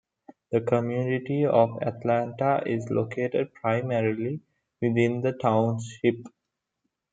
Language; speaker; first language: English; non-native, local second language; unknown